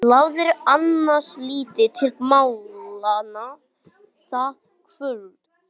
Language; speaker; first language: Icelandic; non-native, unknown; English